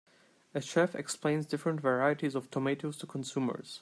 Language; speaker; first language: English; non-native, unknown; Turkish